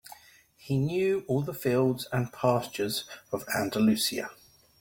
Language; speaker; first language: English; native; English